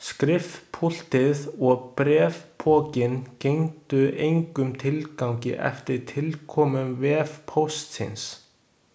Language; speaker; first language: Icelandic; non-native, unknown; Chinese